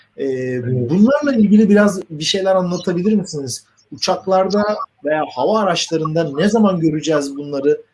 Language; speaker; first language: Turkish; native; Turkish